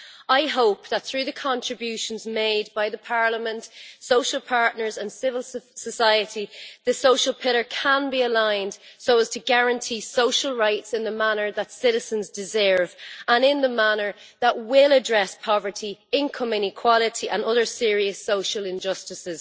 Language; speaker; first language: English; native; English